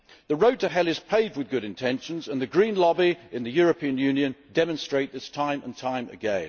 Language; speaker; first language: English; native; English